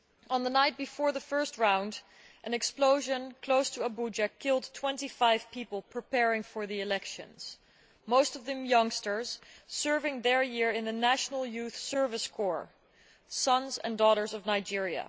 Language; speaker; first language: English; non-native, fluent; Dutch